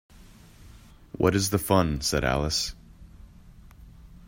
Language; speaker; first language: English; native; English